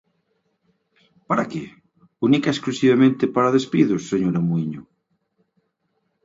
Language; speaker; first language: Galician; native; Galician